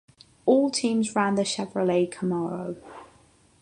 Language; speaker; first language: English; non-native, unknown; Catalan